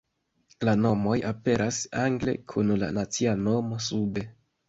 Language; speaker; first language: Esperanto; non-native, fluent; Kinyarwanda